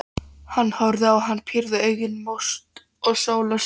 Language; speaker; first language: Icelandic; non-native, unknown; Polish